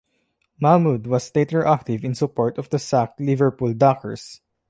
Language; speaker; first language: English; non-native, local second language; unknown